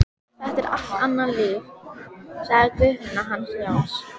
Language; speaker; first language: Icelandic; native; Icelandic